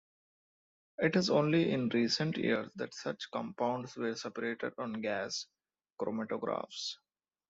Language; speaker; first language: English; non-native, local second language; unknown